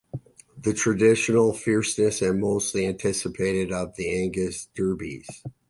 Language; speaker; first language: English; native; English